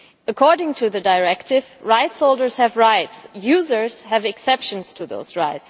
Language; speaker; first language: English; non-native, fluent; German